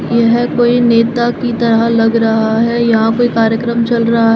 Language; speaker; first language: Hindi; native; Hindi